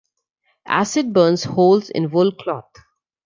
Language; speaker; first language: English; non-native, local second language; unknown